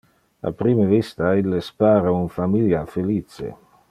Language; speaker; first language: Interlingua; non-native, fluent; Dutch